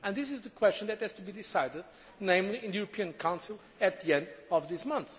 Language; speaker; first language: English; non-native, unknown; Portuguese